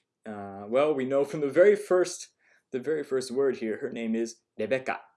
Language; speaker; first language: English; native; English